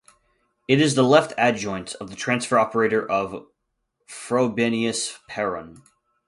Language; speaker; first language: English; native; English